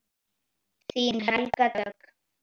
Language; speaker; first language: Icelandic; native; Icelandic